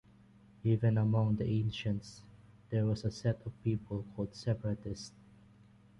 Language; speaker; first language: English; non-native, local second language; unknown